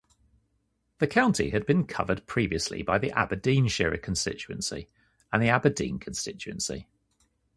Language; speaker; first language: English; native; English